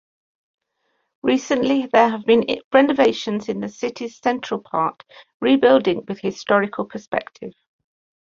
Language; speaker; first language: English; native; English